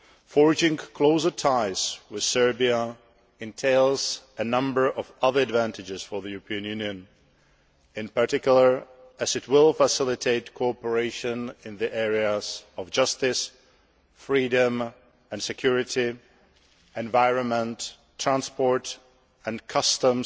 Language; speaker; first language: English; non-native, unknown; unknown